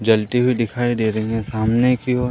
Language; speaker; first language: Hindi; native; Hindi